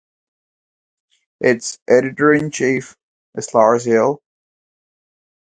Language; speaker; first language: English; non-native, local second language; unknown